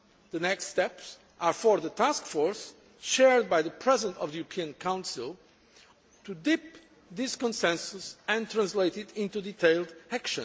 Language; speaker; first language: English; non-native, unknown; Portuguese